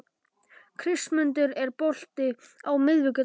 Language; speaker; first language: Icelandic; non-native, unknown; Polish